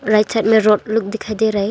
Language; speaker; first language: Hindi; non-native, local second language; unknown